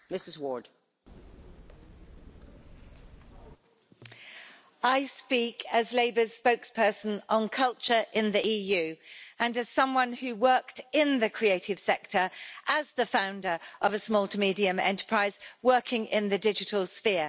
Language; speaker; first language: English; native; English